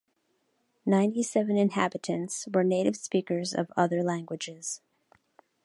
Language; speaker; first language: English; native; English